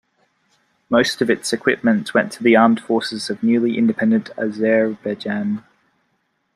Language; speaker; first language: English; native; English